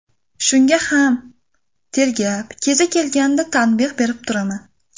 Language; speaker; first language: Uzbek; native; Uzbek